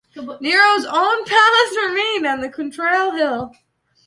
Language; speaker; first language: English; native; English